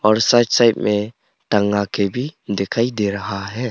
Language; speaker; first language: Hindi; non-native, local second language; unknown